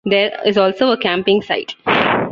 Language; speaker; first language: English; non-native, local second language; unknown